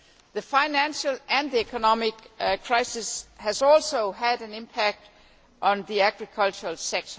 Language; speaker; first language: English; non-native, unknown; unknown